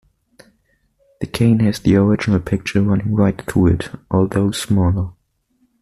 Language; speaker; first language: English; non-native, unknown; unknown